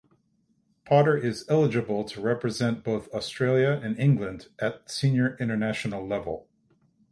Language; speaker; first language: English; native; English